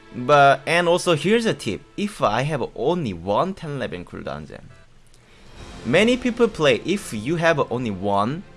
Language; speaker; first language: English; non-native, learner; Korean